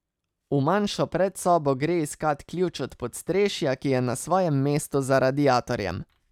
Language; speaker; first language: Slovenian; native; Slovenian